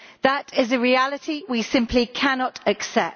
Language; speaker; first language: English; native; English